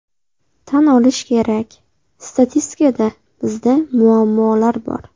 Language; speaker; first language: Uzbek; native; Uzbek